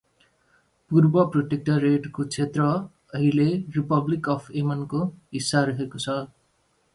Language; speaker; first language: English; non-native, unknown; Nepali